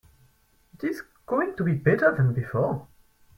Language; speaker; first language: English; non-native, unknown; French